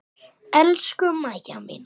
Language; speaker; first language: Icelandic; native; Icelandic